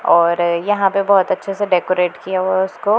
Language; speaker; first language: Hindi; non-native, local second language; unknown